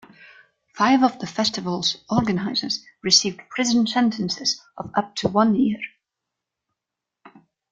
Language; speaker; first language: English; non-native, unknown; German